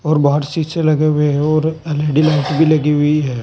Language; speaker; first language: Hindi; native; Hindi